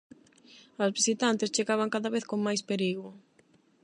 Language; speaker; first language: Galician; non-native, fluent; Spanish